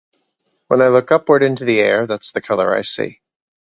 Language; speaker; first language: English; native; English